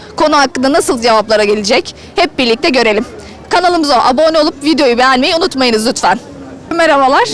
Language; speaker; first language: Turkish; native; Turkish